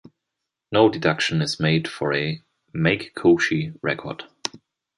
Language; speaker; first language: English; non-native, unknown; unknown